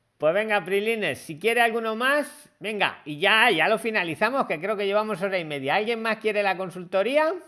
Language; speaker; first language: Spanish; native; Spanish